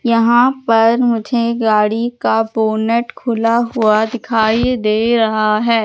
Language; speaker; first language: Hindi; native; Hindi